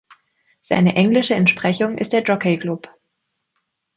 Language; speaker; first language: German; native; German